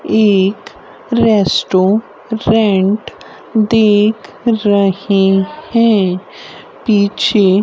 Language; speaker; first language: Hindi; native; Hindi